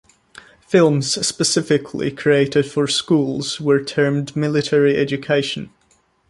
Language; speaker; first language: English; native; English